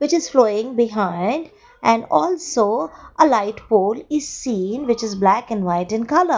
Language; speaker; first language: English; non-native, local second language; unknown